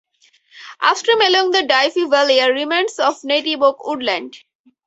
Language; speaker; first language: English; native; English